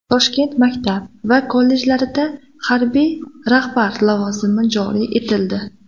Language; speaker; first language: Uzbek; native; Uzbek